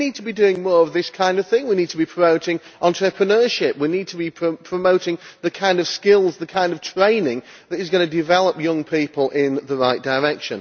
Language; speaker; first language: English; native; English